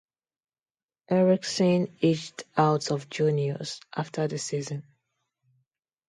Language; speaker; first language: English; non-native, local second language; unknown